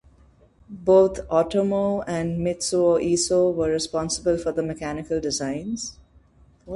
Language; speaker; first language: English; non-native, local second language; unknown